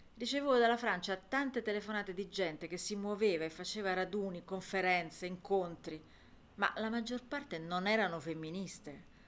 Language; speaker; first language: Italian; non-native, fluent; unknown